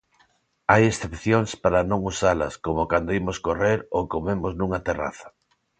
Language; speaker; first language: Galician; non-native, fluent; Spanish